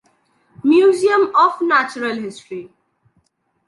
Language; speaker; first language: English; non-native, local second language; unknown